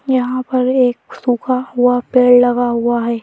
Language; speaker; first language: Hindi; native; Hindi